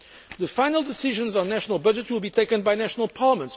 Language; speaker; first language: English; non-native, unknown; Portuguese